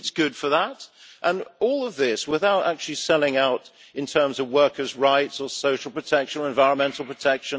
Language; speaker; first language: English; native; English